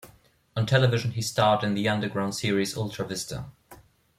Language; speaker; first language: English; non-native, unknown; German